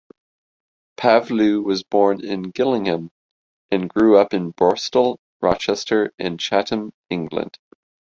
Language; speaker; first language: English; native; English